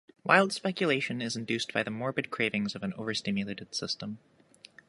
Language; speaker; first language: English; native; English